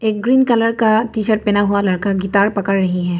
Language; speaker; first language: Hindi; non-native, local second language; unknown